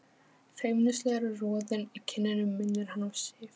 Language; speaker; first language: Icelandic; non-native, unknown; Polish